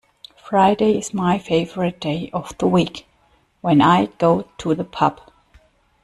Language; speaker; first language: English; non-native, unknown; German